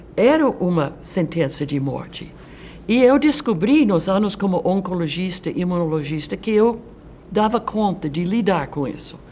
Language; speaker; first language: Portuguese; non-native, fluent; Dutch